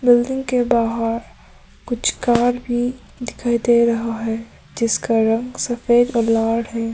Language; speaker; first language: Hindi; non-native, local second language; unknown